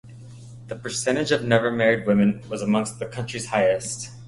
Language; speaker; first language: English; native; English